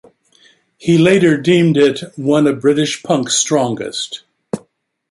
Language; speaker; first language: English; native; English